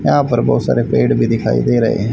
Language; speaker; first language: Hindi; native; Hindi